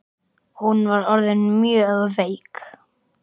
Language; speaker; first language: Icelandic; native; Icelandic